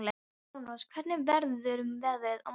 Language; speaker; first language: Icelandic; non-native, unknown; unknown